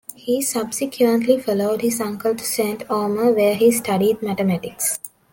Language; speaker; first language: English; non-native, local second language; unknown